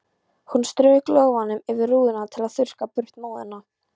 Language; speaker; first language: Icelandic; non-native, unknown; Polish